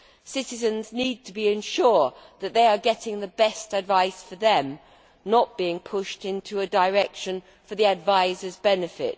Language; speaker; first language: English; native; English